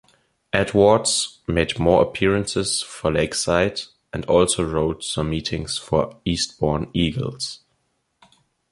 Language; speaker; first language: English; non-native, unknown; German